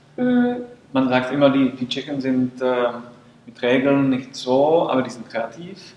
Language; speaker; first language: German; non-native, fluent; Czech